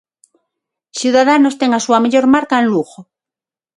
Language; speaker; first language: Galician; non-native, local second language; Spanish